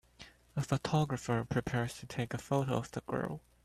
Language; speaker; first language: English; native; English